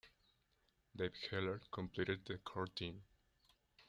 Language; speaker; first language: English; non-native, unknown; Spanish